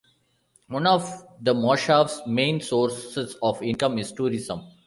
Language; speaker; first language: English; non-native, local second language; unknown